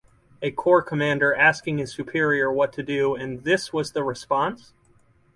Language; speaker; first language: English; native; English